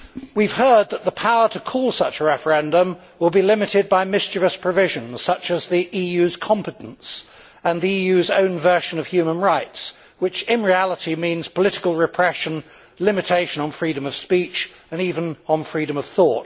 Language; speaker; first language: English; native; English